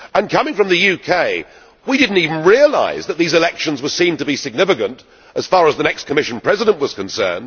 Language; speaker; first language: English; native; English